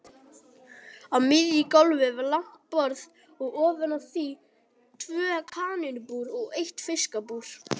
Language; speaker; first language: Icelandic; native; Icelandic